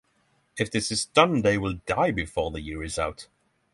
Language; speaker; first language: English; non-native, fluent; Norwegian